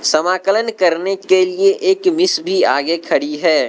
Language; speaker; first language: Hindi; non-native, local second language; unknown